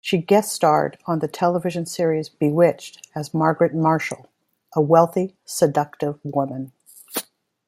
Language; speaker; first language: English; native; English